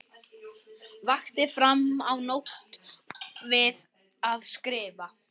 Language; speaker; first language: Icelandic; native; Icelandic